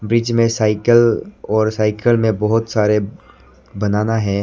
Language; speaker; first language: Hindi; non-native, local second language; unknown